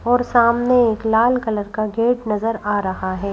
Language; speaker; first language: Hindi; native; Hindi